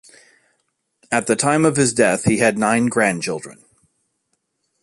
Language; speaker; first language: English; native; English